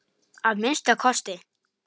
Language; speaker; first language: Icelandic; non-native, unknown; Polish